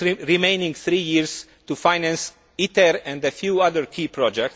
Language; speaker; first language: English; non-native, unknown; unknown